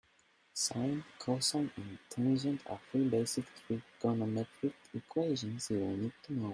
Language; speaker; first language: English; non-native, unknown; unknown